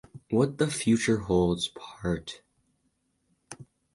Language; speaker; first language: English; native; English